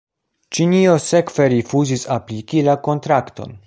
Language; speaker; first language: Esperanto; non-native, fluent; Polish